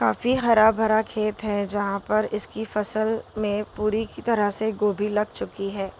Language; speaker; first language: Hindi; non-native, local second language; Gujarati